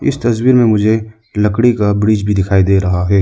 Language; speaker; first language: Hindi; non-native, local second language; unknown